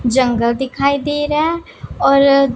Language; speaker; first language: Hindi; non-native, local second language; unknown